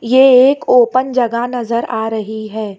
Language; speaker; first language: Hindi; non-native, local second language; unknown